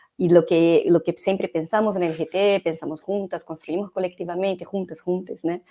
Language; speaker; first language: Spanish; non-native, related language; Portuguese